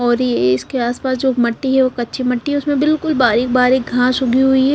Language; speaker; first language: Hindi; non-native, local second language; Punjabi